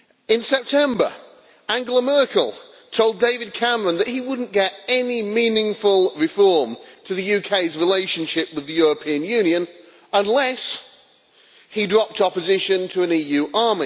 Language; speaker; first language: English; native; English